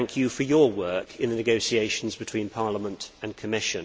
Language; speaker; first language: English; native; English